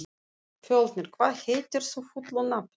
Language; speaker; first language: Icelandic; non-native, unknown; Russian